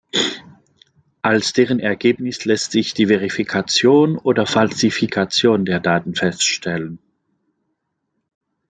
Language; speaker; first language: German; non-native, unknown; French